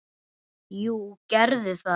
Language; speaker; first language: Icelandic; native; Icelandic